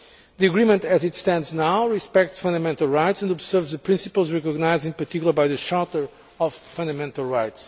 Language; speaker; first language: English; non-native, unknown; Portuguese